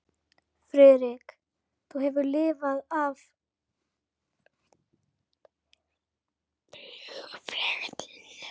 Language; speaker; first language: Icelandic; native; Icelandic